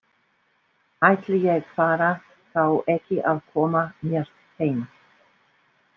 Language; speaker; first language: Icelandic; non-native, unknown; English